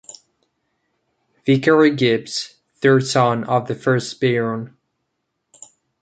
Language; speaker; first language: English; non-native, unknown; Catalan